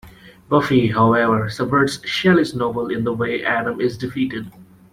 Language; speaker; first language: English; non-native, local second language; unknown